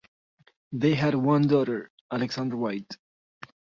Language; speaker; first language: English; native; English